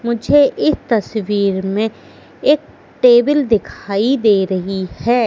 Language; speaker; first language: Hindi; native; Hindi